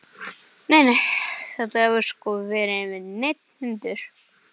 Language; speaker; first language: Icelandic; non-native, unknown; English